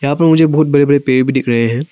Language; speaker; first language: Hindi; non-native, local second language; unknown